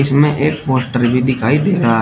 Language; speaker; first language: Hindi; native; Hindi